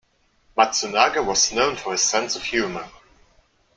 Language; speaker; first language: English; non-native, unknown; German